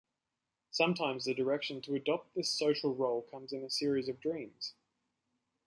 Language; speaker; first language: English; native; English